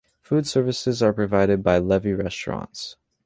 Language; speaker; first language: English; native; English